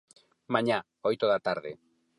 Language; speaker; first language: Galician; non-native, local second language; Spanish